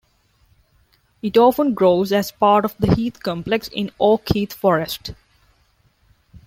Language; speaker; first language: English; non-native, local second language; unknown